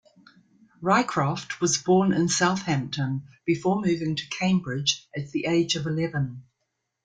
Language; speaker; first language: English; native; English